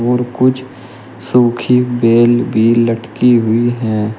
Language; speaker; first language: Hindi; native; Hindi